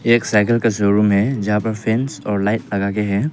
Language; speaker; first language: Hindi; early bilingual, other home language; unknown